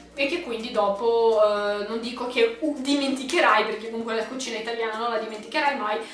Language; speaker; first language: Italian; early bilingual, other home language; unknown